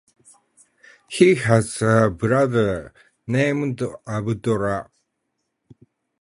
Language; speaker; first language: English; non-native, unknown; Japanese